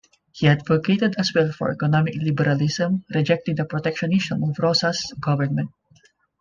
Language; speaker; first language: English; non-native, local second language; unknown